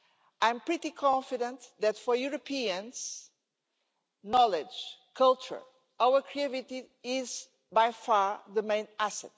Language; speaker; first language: English; non-native, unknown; Portuguese